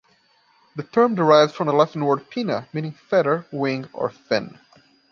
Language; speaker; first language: English; non-native, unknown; Portuguese